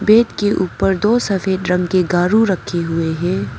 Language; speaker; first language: Hindi; non-native, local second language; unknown